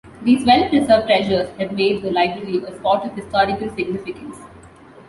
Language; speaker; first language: English; non-native, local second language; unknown